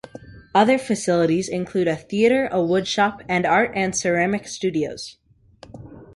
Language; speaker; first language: English; native; English